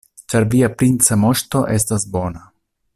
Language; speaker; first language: Esperanto; non-native, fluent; Italian